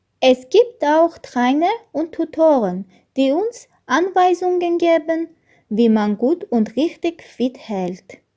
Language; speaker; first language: German; non-native, learner; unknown